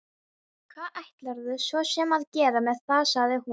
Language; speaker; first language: Icelandic; non-native, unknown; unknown